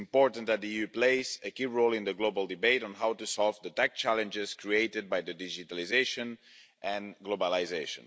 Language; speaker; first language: English; non-native, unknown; Spanish